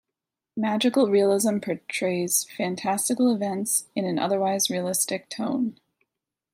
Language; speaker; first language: English; native; English